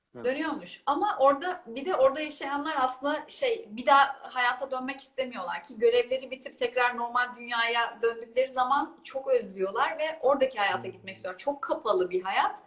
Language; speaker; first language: Turkish; native; Turkish